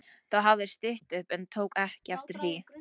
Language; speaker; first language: Icelandic; non-native, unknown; Polish